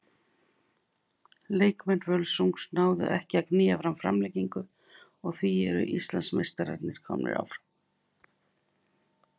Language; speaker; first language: Icelandic; native; Icelandic